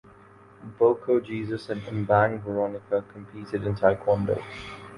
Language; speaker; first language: English; non-native, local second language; Urdu